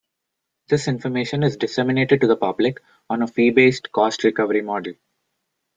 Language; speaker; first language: English; non-native, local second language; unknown